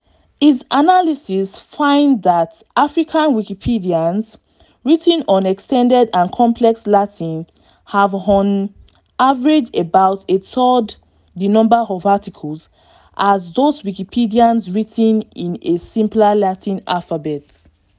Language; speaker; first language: English; non-native, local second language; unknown